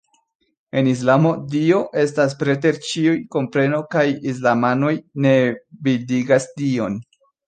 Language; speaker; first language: Esperanto; non-native, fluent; Spanish